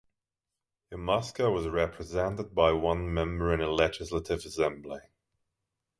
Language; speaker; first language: English; non-native, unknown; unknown